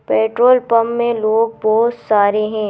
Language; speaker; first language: Hindi; native; Hindi